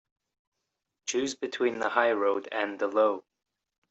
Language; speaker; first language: English; native; English